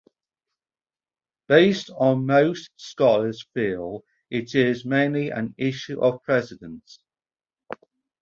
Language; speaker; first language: English; native; English